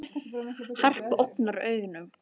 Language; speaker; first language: Icelandic; native; Icelandic